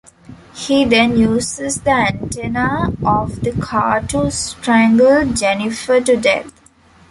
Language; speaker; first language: English; non-native, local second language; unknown